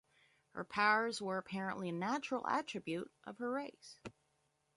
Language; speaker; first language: English; native; English